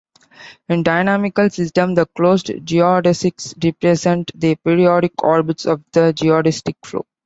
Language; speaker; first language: English; non-native, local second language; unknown